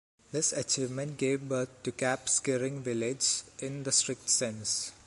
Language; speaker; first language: English; non-native, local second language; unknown